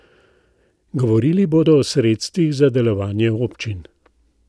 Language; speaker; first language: Slovenian; native; Slovenian